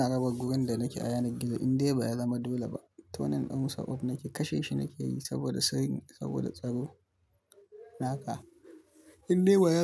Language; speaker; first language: Hausa; native; Hausa